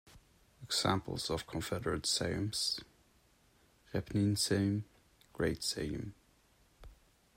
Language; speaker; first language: English; non-native, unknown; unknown